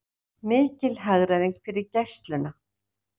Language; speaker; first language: Icelandic; native; Icelandic